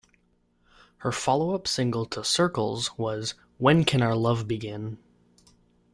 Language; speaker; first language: English; native; English